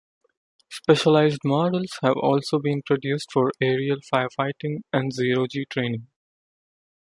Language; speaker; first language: English; non-native, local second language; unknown